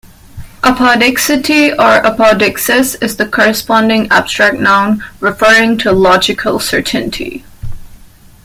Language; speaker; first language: English; non-native, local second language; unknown